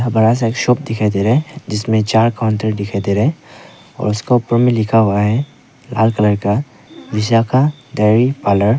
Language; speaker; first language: Hindi; non-native, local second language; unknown